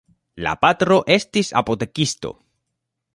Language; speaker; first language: Esperanto; non-native, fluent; Spanish